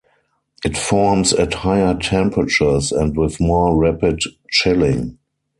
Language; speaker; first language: English; non-native, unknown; German